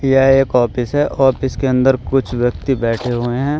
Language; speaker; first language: Hindi; native; Hindi